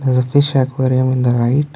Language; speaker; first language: English; non-native, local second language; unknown